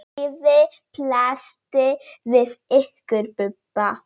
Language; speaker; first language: Icelandic; non-native, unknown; Polish